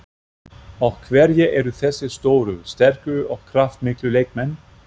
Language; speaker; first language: Icelandic; non-native, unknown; German